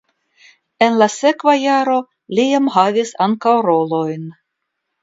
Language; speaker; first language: Esperanto; non-native, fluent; Russian